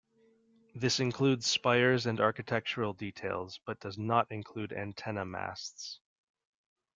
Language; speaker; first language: English; native; English